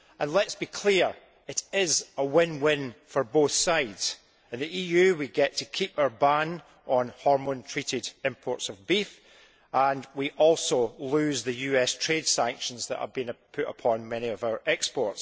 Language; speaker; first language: English; native; English